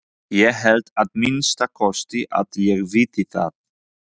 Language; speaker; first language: Icelandic; non-native, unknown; Polish